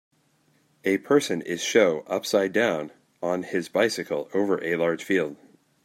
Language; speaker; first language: English; native; English